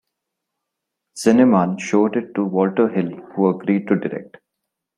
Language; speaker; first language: English; non-native, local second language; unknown